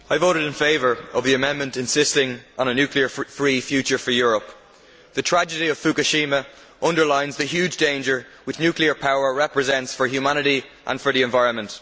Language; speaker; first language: English; native; English